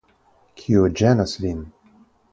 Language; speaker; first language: Esperanto; non-native, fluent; Russian